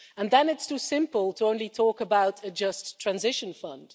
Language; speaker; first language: English; non-native, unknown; Dutch